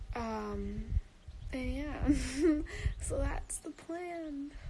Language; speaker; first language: English; native; English